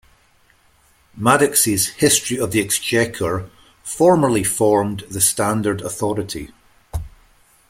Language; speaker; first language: English; native; English